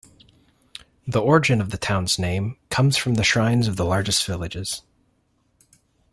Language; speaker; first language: English; native; English